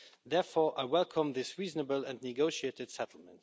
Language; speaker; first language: English; non-native, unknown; Luxembourgish